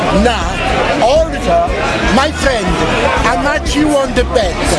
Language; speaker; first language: English; non-native, learner; Italian